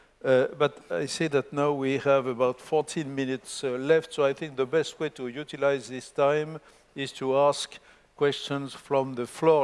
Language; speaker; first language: English; non-native, fluent; French